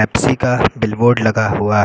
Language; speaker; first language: Hindi; native; Hindi